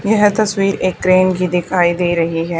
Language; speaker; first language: Hindi; native; Hindi